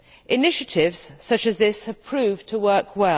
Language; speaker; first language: English; native; English